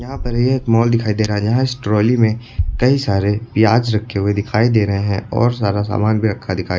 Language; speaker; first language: Hindi; native; Hindi